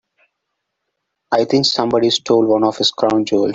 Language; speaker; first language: English; non-native, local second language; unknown